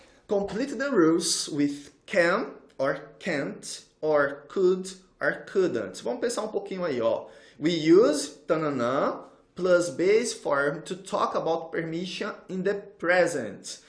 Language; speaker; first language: English; non-native, fluent; Portuguese